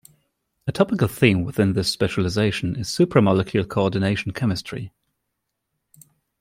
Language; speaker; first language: English; non-native, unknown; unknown